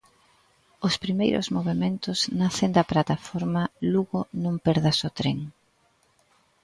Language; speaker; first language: Galician; native; Galician